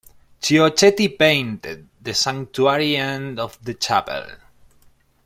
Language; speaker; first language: English; non-native, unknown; Spanish